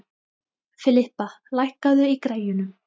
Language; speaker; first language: Icelandic; non-native, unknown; Thai